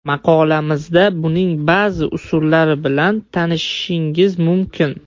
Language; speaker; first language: Uzbek; non-native, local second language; Russian